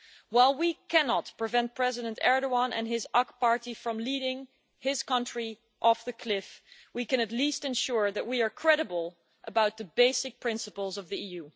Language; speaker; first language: English; non-native, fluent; Dutch